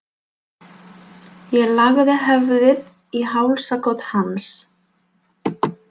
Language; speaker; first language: Icelandic; non-native, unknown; Polish